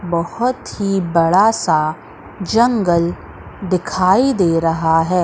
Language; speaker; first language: Hindi; native; Hindi